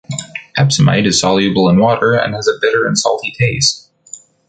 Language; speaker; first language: English; native; English